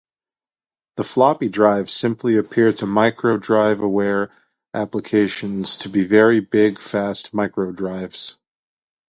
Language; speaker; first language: English; native; English